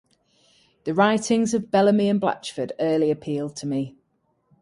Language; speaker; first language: English; native; English